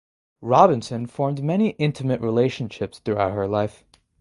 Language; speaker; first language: English; native; English